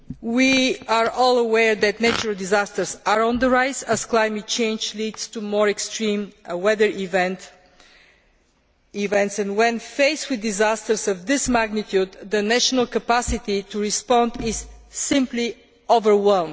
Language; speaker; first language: English; non-native, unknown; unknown